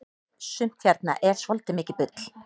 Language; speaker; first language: Icelandic; native; Icelandic